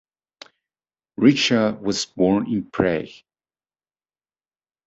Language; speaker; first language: English; native; English